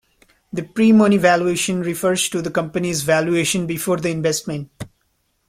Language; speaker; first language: English; non-native, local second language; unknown